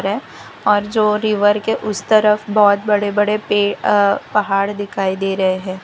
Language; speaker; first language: Hindi; non-native, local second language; Gujarati